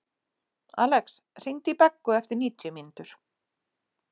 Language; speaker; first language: Icelandic; native; Icelandic